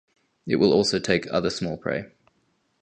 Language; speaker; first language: English; native; English